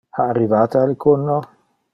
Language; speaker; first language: Interlingua; non-native, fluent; Dutch